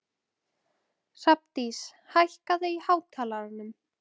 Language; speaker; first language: Icelandic; native; Icelandic